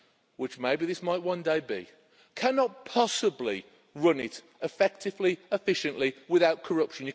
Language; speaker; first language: English; native; English